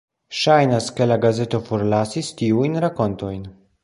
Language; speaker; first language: Esperanto; non-native, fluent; Polish